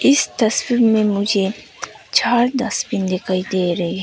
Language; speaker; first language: Hindi; non-native, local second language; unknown